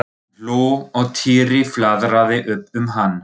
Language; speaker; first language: Icelandic; non-native, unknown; German